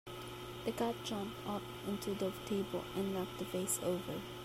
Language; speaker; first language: English; non-native, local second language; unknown